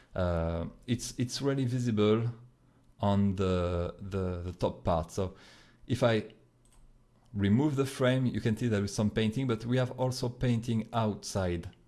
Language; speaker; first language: English; non-native, fluent; French